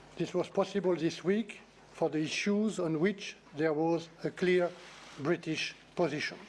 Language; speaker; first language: English; non-native, fluent; French